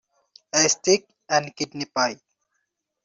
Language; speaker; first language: English; non-native, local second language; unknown